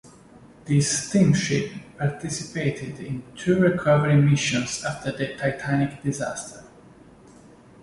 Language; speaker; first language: English; non-native, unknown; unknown